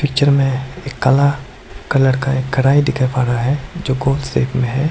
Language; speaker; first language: Hindi; non-native, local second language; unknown